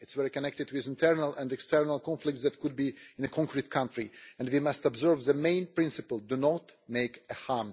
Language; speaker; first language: English; non-native, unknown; Russian